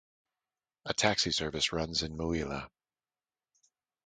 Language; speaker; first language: English; native; English